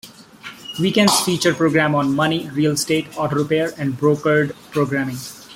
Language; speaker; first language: English; non-native, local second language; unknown